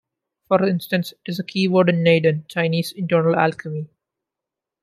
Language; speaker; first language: English; non-native, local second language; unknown